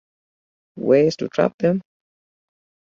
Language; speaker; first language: English; native; English